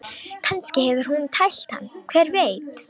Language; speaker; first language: Icelandic; non-native, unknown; Romanian